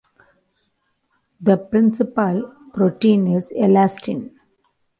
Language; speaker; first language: English; non-native, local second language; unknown